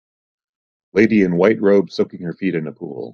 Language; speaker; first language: English; native; English